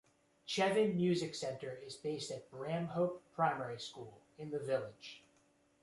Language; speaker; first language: English; native; English